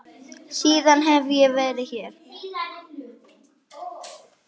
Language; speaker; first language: Icelandic; native; Icelandic